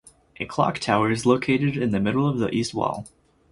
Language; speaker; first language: English; native; English